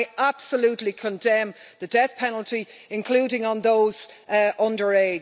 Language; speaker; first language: English; native; English